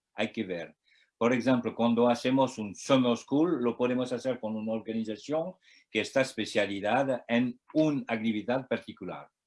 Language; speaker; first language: Spanish; non-native, learner; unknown